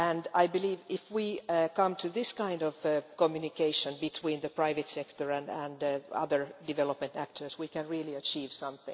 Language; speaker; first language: English; non-native, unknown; Finnish